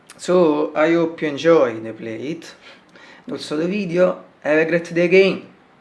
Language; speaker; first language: English; non-native, fluent; Italian